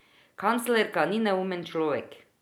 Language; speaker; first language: Slovenian; non-native, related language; Croatian